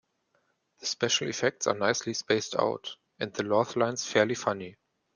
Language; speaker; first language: English; non-native, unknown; German